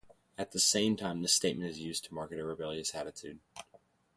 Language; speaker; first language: English; native; English